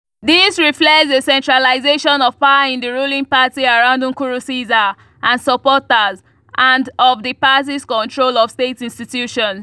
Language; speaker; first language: English; non-native, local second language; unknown